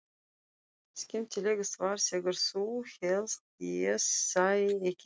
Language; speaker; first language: Icelandic; non-native, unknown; Russian